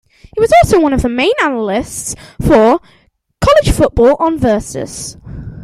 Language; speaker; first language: English; native; English